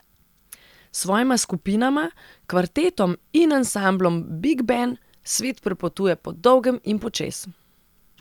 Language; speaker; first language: Slovenian; non-native, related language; Serbian